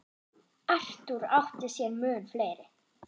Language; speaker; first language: Icelandic; non-native, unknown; German